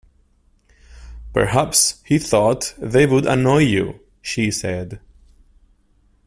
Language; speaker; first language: English; non-native, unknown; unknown